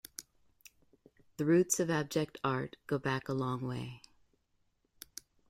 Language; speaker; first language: English; native; English